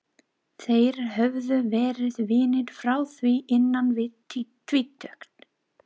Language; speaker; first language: Icelandic; non-native, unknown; English